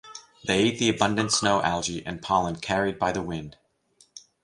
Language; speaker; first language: English; native; English